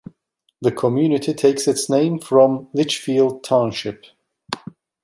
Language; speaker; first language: English; non-native, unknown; Turkish